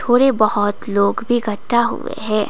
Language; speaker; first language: Hindi; non-native, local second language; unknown